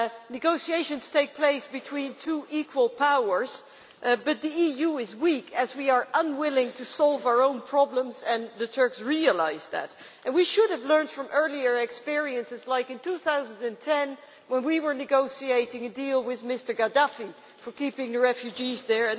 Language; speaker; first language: English; non-native, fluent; Dutch